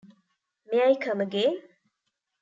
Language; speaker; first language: English; non-native, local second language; Tamil